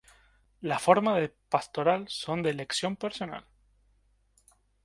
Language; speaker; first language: Spanish; native; Spanish